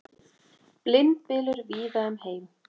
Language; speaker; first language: Icelandic; native; Icelandic